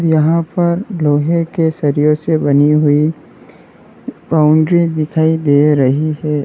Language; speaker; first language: Hindi; native; Hindi